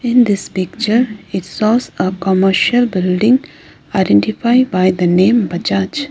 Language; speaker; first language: English; non-native, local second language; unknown